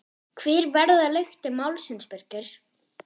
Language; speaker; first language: Icelandic; non-native, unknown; German